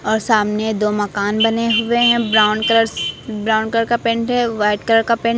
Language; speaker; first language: Hindi; native; Hindi